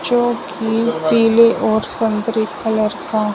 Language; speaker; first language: Hindi; non-native, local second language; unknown